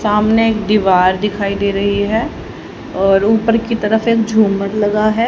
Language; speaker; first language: Hindi; native; Hindi